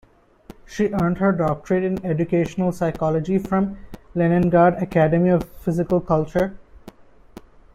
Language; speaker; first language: English; non-native, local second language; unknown